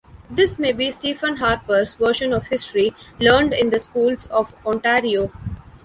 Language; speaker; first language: English; non-native, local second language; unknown